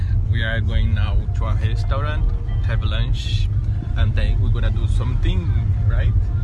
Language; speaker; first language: English; non-native, learner; Portuguese